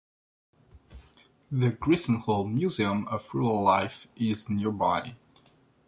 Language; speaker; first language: English; non-native, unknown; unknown